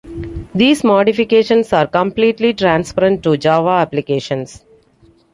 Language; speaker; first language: English; non-native, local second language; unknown